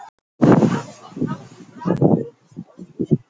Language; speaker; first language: Icelandic; non-native, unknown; Russian